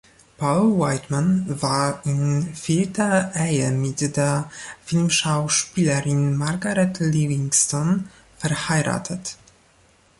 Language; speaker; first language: German; non-native, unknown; Polish